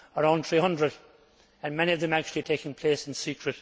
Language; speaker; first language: English; native; English